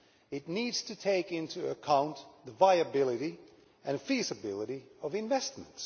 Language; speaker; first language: English; non-native, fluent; Finnish